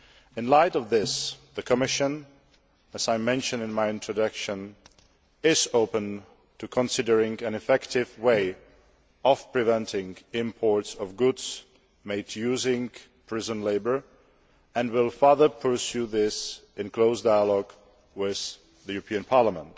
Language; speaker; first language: English; non-native, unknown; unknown